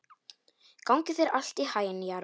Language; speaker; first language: Icelandic; non-native, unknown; Polish